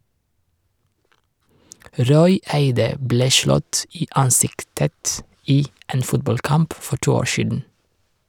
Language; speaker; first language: Norwegian; non-native, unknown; Rundi